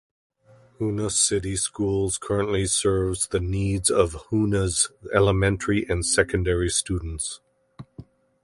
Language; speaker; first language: English; native; English